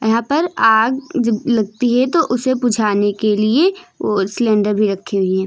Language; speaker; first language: Hindi; native; Hindi